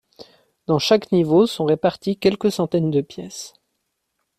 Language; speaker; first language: French; native; French